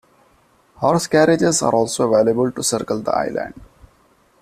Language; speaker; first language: English; non-native, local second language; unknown